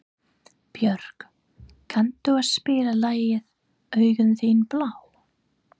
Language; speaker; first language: Icelandic; non-native, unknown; English